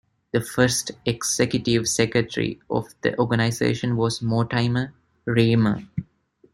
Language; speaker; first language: English; non-native, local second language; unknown